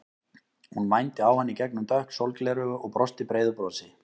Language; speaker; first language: Icelandic; native; Icelandic